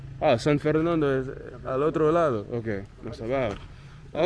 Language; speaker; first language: Spanish; non-native, fluent; English